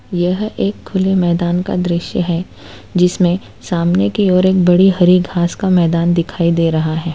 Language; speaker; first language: Hindi; non-native, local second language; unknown